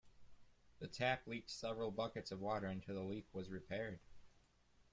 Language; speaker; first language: English; native; English